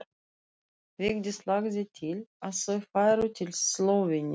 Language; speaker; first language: Icelandic; non-native, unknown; Russian